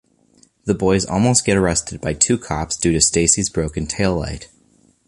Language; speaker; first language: English; native; English